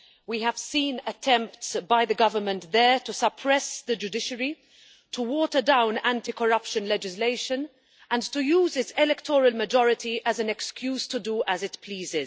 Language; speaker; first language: English; non-native, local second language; Maltese